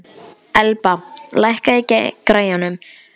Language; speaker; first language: Icelandic; native; Icelandic